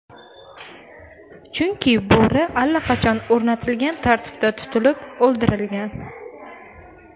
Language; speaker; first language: Uzbek; non-native, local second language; Tajik